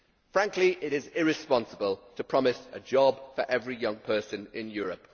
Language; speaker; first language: English; native; English